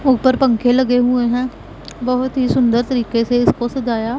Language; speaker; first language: Hindi; non-native, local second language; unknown